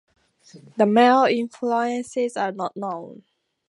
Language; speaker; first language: English; native; English